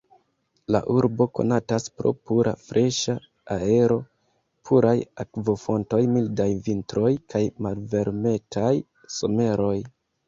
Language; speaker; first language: Esperanto; non-native, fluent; Kinyarwanda